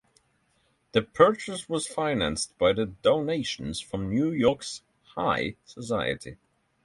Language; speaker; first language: English; non-native, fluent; Norwegian